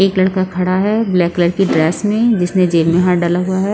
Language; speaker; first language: Hindi; non-native, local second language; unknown